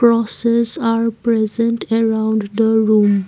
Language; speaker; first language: English; non-native, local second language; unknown